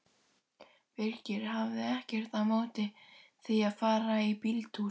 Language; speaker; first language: Icelandic; native; Icelandic